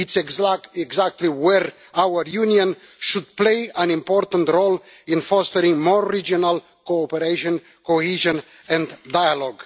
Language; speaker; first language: English; non-native, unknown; Romanian